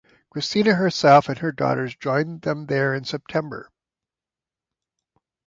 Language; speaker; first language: English; native; English